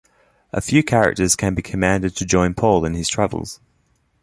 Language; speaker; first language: English; native; English